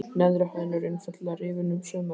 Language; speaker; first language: Icelandic; native; Icelandic